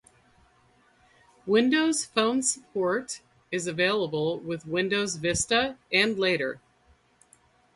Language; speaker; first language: English; native; English